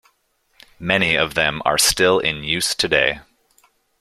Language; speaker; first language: English; native; English